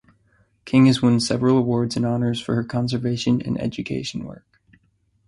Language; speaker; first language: English; native; English